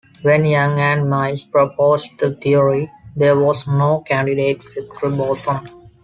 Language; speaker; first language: English; non-native, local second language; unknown